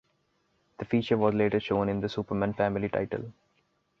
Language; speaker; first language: English; non-native, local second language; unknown